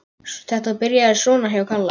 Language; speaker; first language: Icelandic; native; Icelandic